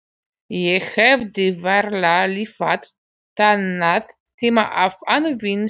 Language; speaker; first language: Icelandic; non-native, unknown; Polish